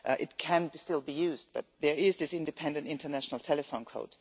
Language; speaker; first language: English; non-native, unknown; German